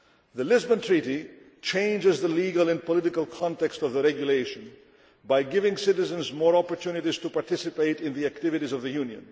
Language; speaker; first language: English; non-native, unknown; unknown